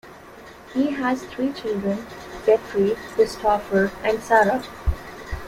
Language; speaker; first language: English; non-native, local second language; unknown